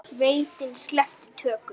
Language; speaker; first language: Icelandic; native; Icelandic